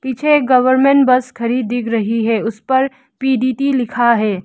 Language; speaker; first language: Hindi; non-native, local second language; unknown